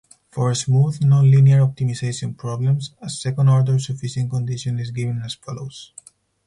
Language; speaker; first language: English; non-native, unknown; Spanish